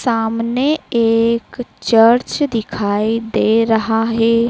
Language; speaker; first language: Hindi; native; Hindi